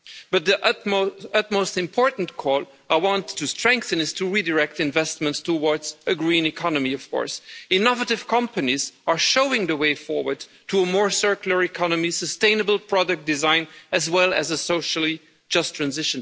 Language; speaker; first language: English; non-native, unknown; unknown